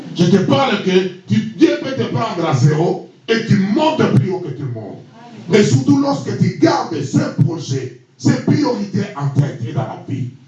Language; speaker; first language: French; non-native, local second language; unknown